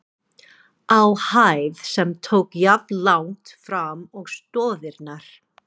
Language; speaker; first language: Icelandic; non-native, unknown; English